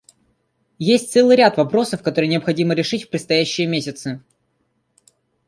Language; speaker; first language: Russian; native; Russian